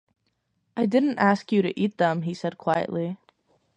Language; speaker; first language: English; native; English